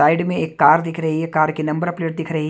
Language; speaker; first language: Hindi; native; Hindi